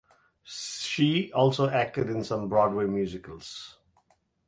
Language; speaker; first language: English; non-native, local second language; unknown